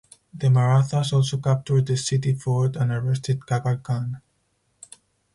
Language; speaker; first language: English; non-native, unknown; Spanish